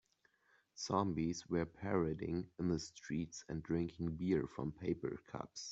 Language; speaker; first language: English; native; English